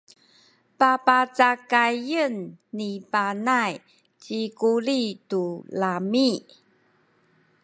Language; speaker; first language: Sakizaya; non-native, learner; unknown